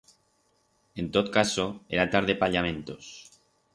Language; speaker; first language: Aragonese; non-native, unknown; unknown